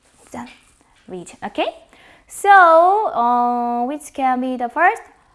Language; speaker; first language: English; non-native, fluent; Korean